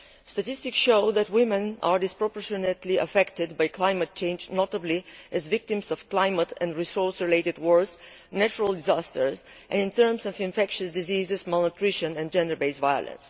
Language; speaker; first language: English; non-native, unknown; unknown